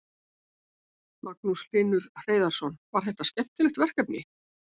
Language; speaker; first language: Icelandic; native; Icelandic